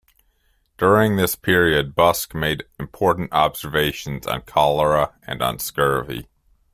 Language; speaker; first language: English; native; English